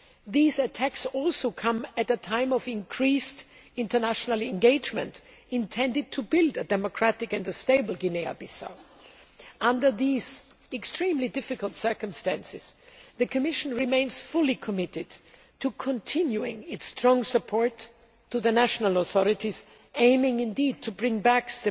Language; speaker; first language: English; non-native, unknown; German